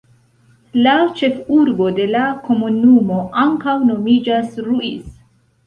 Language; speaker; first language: Esperanto; non-native, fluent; Central Kurdish